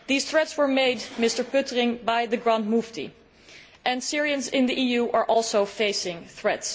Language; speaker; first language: English; non-native, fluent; Dutch